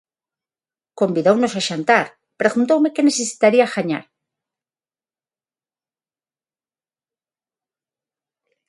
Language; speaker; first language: Galician; non-native, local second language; Spanish